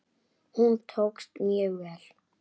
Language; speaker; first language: Icelandic; native; Icelandic